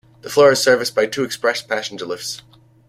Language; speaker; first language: English; native; English